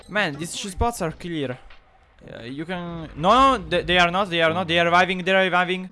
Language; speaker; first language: English; non-native, learner; Italian